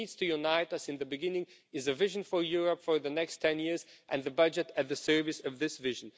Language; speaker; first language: English; non-native, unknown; Romanian